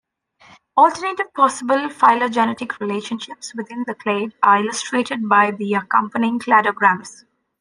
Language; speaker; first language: English; non-native, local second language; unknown